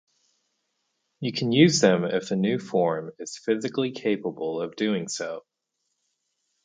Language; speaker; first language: English; native; English